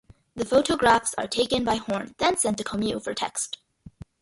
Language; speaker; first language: English; early bilingual, other home language; Malayalam